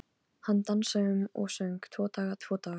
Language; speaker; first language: Icelandic; non-native, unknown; Polish